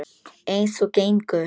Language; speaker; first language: Icelandic; non-native, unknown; Polish